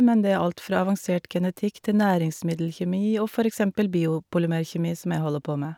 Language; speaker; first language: Norwegian; native; Norwegian